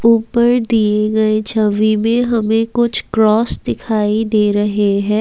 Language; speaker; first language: Hindi; non-native, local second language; Assamese